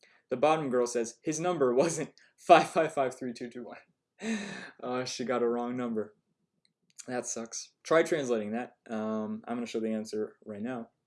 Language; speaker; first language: English; native; English